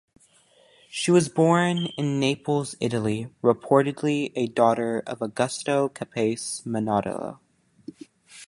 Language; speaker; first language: English; native; English